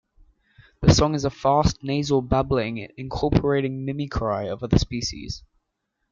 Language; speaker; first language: English; native; English